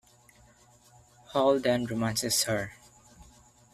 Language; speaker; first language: English; non-native, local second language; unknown